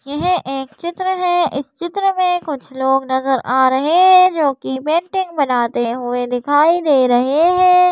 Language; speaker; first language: Hindi; native; Hindi